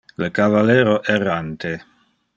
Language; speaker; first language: Interlingua; non-native, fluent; Dutch